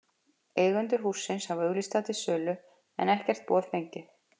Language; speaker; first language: Icelandic; native; Icelandic